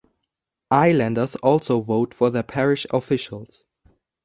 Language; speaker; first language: English; non-native, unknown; German